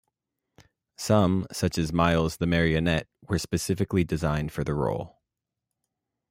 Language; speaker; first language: English; native; English